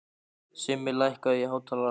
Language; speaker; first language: Icelandic; native; Icelandic